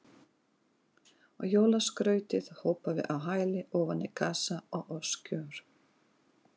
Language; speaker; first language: Icelandic; non-native, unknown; Russian